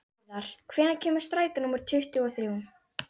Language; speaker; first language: Icelandic; native; Icelandic